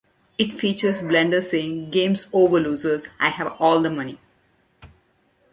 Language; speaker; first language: English; non-native, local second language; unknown